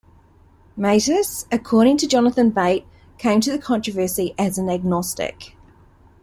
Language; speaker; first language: English; native; English